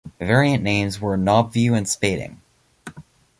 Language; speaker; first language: English; native; English